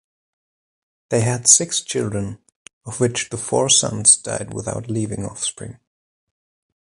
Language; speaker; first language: English; non-native, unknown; German